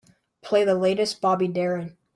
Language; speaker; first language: English; native; English